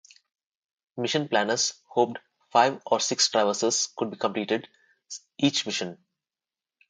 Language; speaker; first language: English; non-native, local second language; Telugu